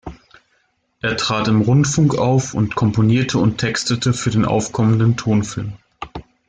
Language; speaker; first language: German; native; German